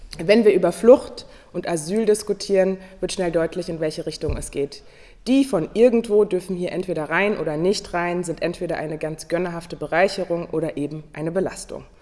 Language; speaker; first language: German; native; German